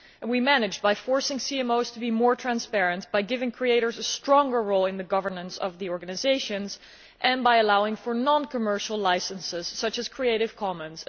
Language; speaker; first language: English; non-native, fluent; Dutch